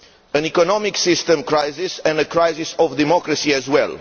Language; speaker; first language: English; non-native, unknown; Romanian